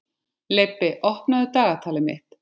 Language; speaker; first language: Icelandic; native; Icelandic